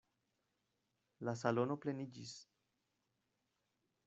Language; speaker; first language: Esperanto; non-native, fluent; Spanish